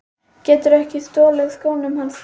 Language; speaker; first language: Icelandic; native; Icelandic